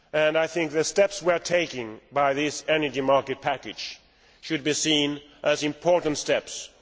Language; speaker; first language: English; non-native, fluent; Swedish